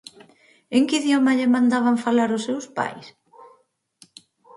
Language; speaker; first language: Galician; native; Galician